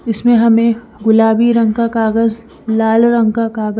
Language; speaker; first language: Hindi; non-native, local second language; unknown